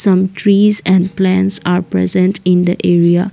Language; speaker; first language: English; non-native, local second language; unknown